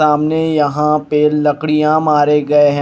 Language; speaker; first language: Hindi; non-native, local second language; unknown